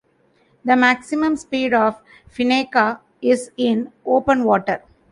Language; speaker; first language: English; non-native, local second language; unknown